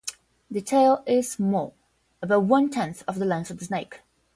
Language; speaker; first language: English; non-native, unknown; Portuguese